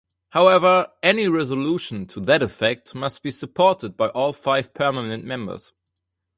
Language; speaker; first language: English; non-native, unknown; German